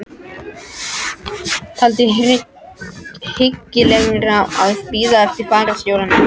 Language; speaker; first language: Icelandic; non-native, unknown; French